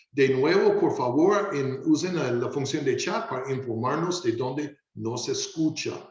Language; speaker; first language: Spanish; non-native, fluent; English